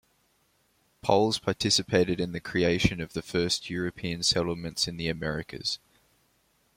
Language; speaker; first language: English; native; English